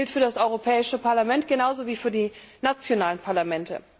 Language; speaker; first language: German; native; German